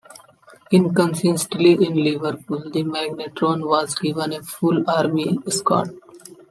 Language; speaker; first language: English; non-native, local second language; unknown